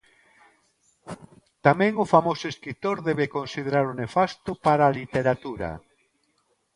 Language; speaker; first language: Galician; non-native, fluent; Spanish